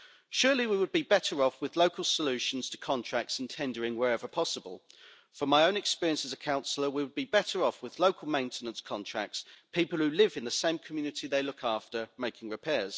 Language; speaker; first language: English; native; English